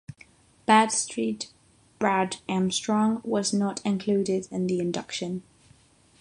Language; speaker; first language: English; non-native, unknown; Catalan